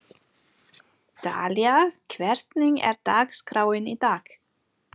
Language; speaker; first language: Icelandic; non-native, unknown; German